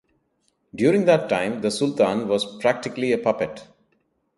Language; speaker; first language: English; non-native, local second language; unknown